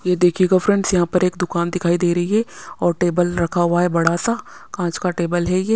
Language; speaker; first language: Hindi; non-native, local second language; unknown